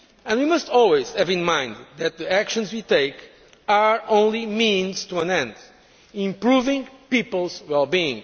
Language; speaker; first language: English; non-native, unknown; Portuguese